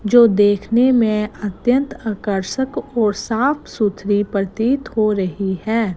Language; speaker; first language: Hindi; non-native, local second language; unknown